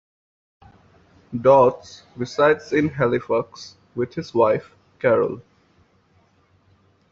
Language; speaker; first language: English; non-native, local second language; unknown